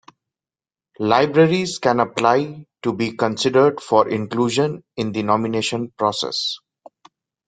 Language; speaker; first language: English; non-native, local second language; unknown